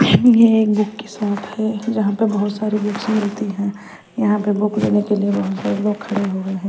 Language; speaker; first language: Hindi; non-native, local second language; Punjabi